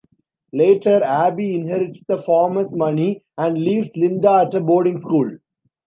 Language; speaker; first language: English; non-native, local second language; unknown